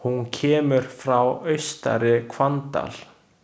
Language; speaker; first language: Icelandic; non-native, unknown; Chinese